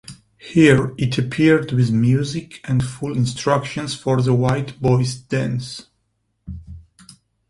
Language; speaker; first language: English; non-native, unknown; Georgian